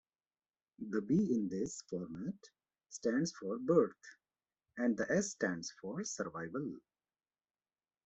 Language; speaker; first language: English; non-native, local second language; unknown